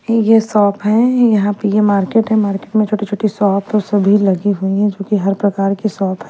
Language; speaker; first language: Hindi; non-native, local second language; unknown